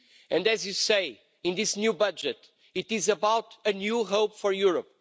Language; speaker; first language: English; non-native, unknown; Portuguese